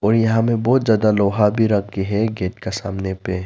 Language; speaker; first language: Hindi; non-native, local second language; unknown